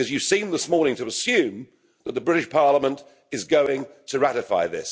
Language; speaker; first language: English; native; English